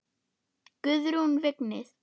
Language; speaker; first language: Icelandic; non-native, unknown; German